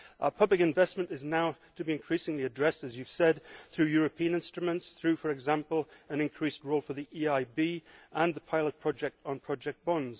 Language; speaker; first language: English; native; English